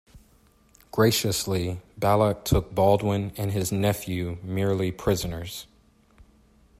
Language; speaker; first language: English; native; English